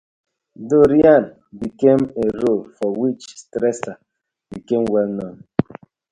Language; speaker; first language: English; non-native, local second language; Igbo